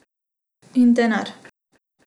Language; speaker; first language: Slovenian; non-native, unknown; Macedonian